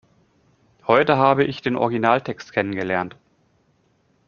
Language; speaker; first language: German; native; German